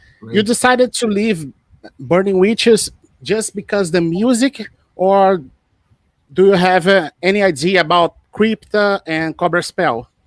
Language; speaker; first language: English; non-native, fluent; Portuguese